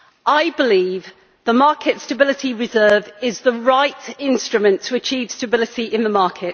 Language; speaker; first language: English; native; English